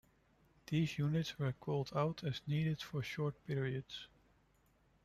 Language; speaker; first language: English; non-native, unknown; Dutch